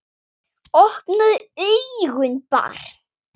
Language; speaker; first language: Icelandic; non-native, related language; Swedish